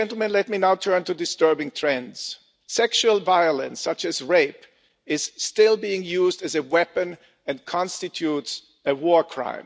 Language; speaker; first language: English; non-native, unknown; German